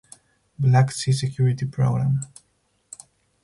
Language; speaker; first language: English; non-native, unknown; Spanish